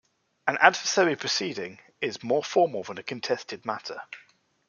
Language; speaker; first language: English; native; English